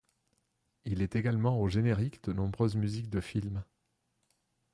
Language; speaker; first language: French; non-native, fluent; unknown